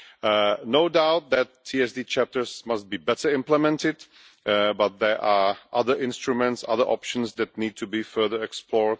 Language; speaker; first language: English; non-native, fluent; Czech